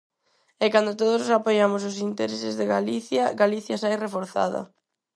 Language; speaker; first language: Galician; non-native, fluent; Spanish